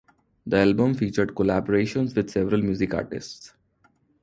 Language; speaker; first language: English; non-native, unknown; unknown